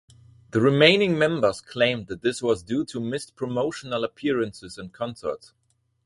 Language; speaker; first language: English; non-native, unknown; German